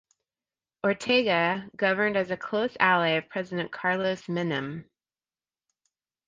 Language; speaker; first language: English; native; English